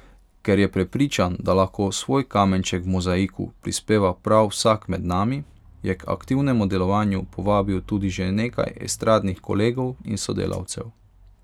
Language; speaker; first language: Slovenian; non-native, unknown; Hungarian